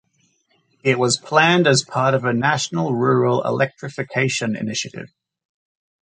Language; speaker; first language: English; native; English